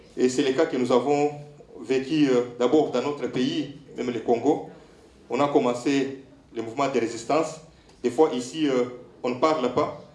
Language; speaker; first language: French; non-native, local second language; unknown